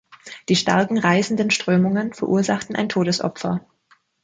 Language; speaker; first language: German; native; German